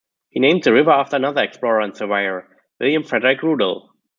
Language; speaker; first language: English; non-native, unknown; German